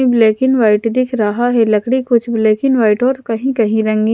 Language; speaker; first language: Hindi; non-native, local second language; Punjabi